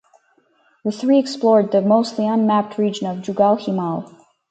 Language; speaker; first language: English; native; English